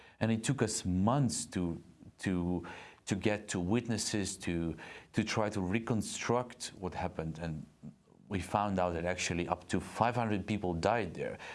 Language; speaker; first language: English; non-native, fluent; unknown